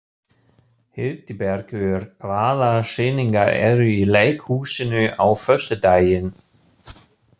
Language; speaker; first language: Icelandic; non-native, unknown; German